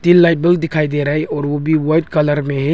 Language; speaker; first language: Hindi; non-native, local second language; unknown